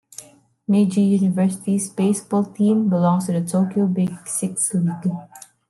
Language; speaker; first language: English; non-native, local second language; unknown